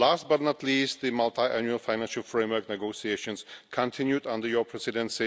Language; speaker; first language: English; non-native, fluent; Czech